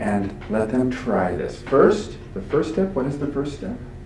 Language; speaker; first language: English; native; English